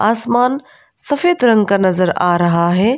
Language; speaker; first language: Hindi; non-native, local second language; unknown